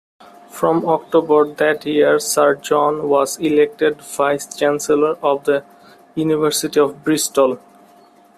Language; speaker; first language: English; non-native, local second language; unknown